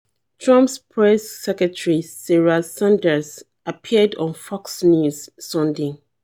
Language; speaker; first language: English; non-native, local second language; Yoruba